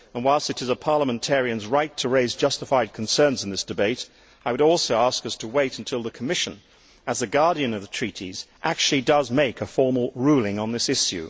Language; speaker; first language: English; native; English